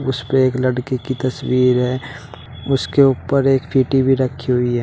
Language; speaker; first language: Hindi; native; Hindi